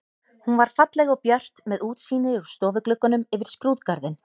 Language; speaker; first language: Icelandic; native; Icelandic